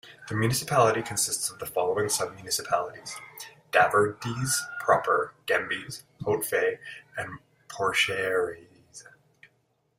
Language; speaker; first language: English; native; English